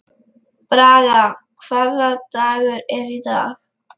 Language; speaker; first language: Icelandic; non-native, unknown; Lithuanian